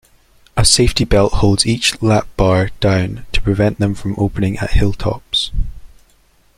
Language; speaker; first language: English; native; English